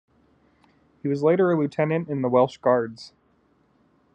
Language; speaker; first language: English; native; English